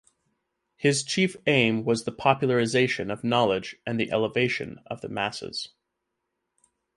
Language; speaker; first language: English; native; English